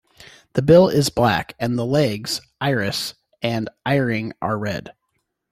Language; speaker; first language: English; native; English